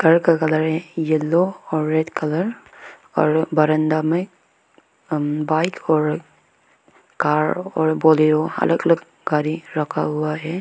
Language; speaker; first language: Hindi; non-native, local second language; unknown